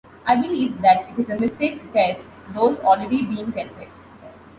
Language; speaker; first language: English; non-native, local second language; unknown